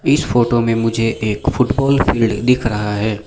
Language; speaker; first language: Hindi; non-native, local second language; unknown